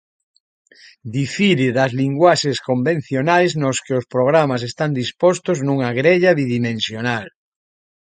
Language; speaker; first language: Galician; native; Galician